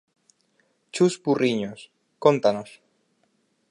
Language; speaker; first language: Galician; native; Galician